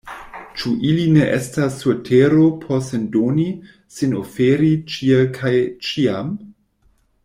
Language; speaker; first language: Esperanto; non-native, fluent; German